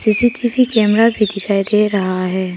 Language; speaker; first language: Hindi; non-native, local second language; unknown